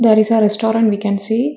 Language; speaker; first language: English; non-native, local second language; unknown